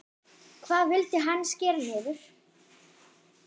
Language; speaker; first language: Icelandic; non-native, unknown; German